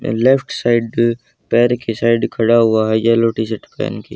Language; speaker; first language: Hindi; native; Hindi